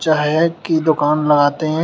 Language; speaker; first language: Hindi; native; Hindi